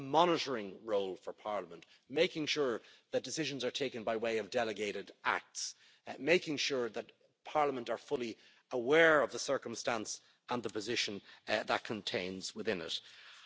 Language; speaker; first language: English; native; English